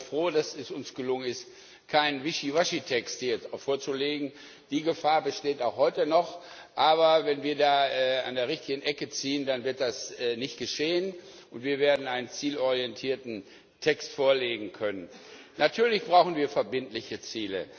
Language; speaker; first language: German; non-native, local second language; Luxembourgish